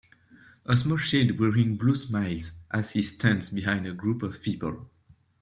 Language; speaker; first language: English; native; English